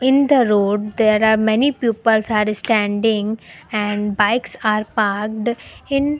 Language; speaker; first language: English; non-native, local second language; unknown